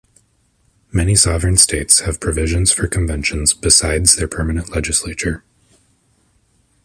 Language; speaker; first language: English; native; English